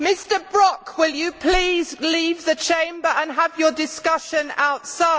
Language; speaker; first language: English; native; English